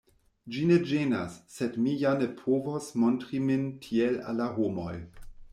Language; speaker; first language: Esperanto; non-native, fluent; German